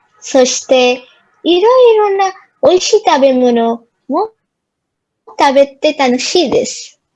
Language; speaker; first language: Japanese; non-native, learner; Bangla